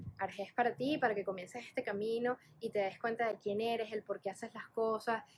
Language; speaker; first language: Spanish; native; Spanish